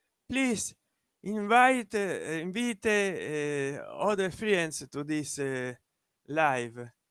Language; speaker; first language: English; non-native, learner; Italian